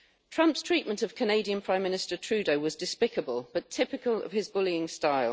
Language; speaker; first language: English; native; English